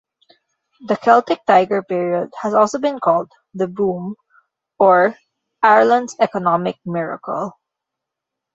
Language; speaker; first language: English; non-native, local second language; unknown